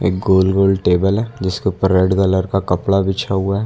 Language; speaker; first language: Hindi; native; Hindi